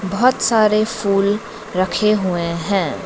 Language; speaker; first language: Hindi; non-native, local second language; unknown